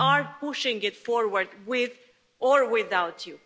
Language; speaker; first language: English; non-native, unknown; Romanian